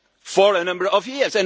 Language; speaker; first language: English; non-native, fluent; Dutch